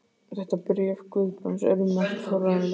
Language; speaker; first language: Icelandic; native; Icelandic